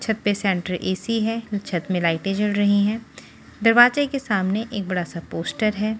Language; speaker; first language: Hindi; non-native, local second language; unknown